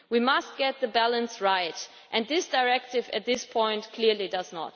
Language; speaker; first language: English; non-native, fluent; German